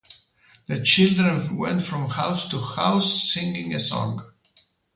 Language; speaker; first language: English; non-native, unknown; Spanish